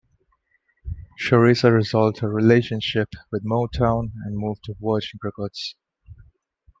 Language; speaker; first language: English; non-native, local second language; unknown